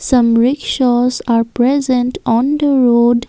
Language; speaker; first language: English; non-native, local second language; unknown